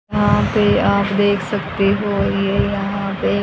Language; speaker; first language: Hindi; native; Hindi